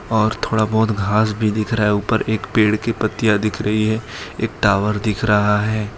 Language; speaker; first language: Hindi; non-native, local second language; Gujarati